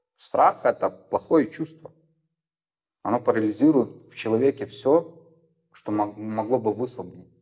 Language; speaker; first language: Russian; native; Russian